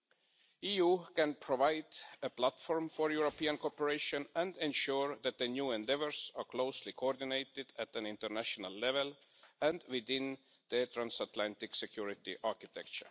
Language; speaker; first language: English; non-native, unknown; Estonian